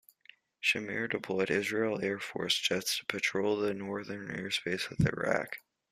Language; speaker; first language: English; native; English